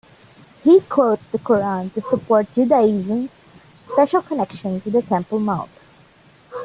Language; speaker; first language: English; non-native, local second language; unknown